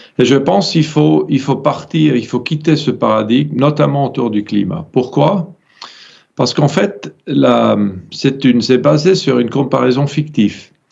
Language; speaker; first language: French; non-native, fluent; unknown